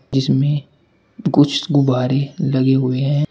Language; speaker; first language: Hindi; native; Hindi